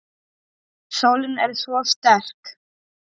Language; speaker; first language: Icelandic; non-native, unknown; Polish